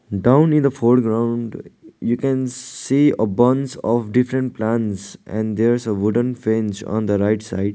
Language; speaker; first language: English; non-native, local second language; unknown